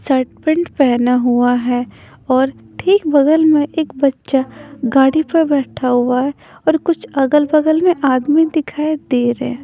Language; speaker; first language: Hindi; non-native, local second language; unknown